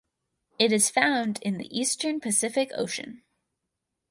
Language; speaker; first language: English; native; English